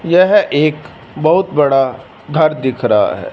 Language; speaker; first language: Hindi; non-native, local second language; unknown